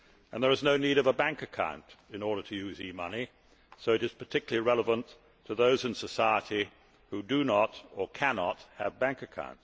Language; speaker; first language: English; native; English